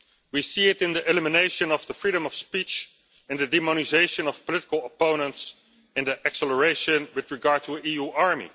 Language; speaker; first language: English; non-native, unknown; Dutch